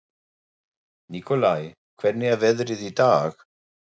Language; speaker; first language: Icelandic; non-native, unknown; German